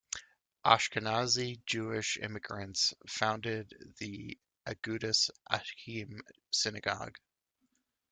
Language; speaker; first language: English; native; English